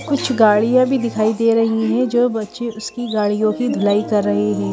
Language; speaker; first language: Hindi; native; Hindi